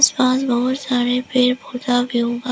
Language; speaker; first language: Hindi; non-native, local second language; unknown